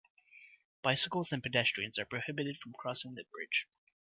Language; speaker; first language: English; native; English